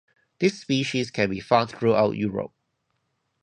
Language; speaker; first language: English; non-native, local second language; Cantonese